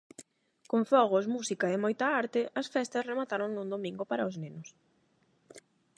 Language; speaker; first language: Galician; non-native, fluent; Spanish